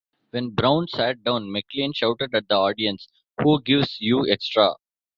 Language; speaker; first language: English; non-native, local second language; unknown